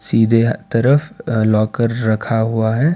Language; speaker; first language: Hindi; non-native, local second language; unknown